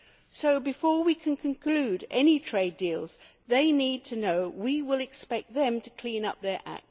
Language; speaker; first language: English; native; English